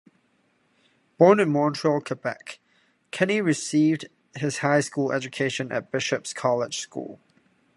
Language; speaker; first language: English; non-native, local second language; Cantonese